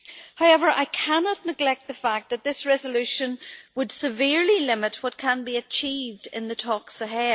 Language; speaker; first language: English; native; English